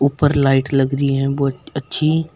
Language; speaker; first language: Hindi; native; Hindi